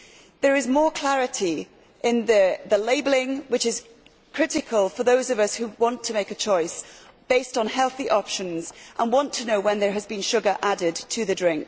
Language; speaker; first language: English; native; English